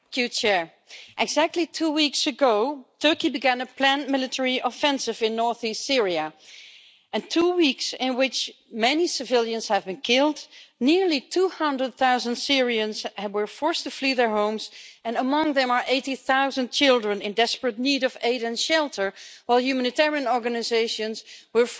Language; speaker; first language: English; non-native, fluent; Dutch